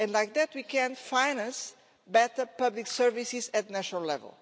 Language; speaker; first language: English; non-native, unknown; Portuguese